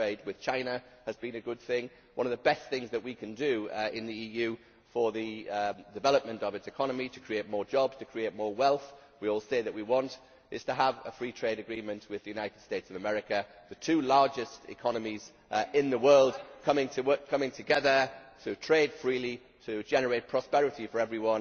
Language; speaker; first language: English; native; English